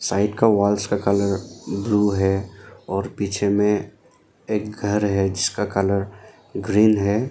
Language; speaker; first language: Hindi; non-native, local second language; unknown